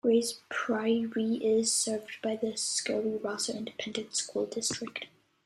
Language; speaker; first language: English; native; English